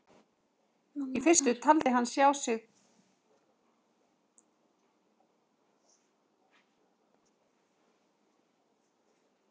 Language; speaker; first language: Icelandic; native; Icelandic